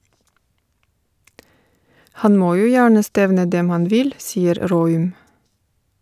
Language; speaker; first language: Norwegian; non-native, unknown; Bulgarian